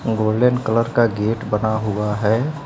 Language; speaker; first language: Hindi; native; Hindi